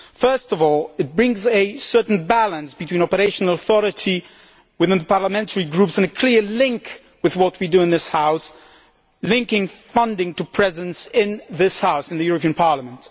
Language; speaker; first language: English; non-native, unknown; Polish